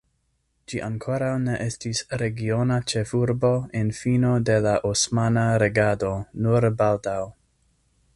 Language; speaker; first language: Esperanto; non-native, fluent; English